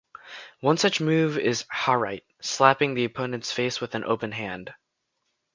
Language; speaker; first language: English; native; English